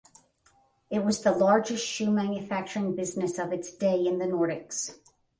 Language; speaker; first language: English; native; English